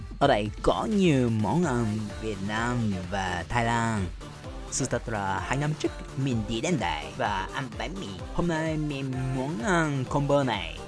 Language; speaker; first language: Vietnamese; non-native, learner; Japanese